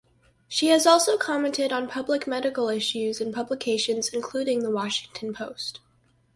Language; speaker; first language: English; native; English